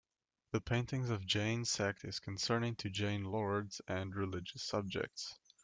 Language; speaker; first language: English; native; English